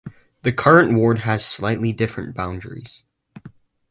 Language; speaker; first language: English; native; English